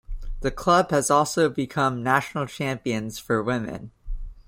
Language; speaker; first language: English; native; English